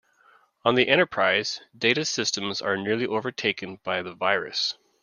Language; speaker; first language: English; native; English